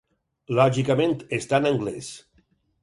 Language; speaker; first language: Catalan; native; Catalan